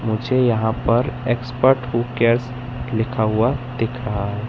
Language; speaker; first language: Hindi; native; Hindi